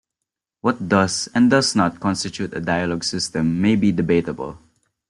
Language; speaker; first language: English; non-native, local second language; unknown